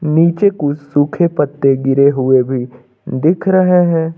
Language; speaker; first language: Hindi; native; Hindi